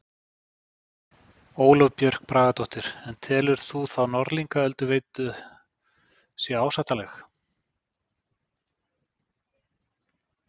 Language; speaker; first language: Icelandic; native; Icelandic